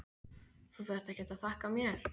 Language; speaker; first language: Icelandic; native; Icelandic